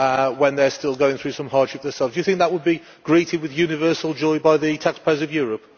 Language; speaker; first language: English; native; English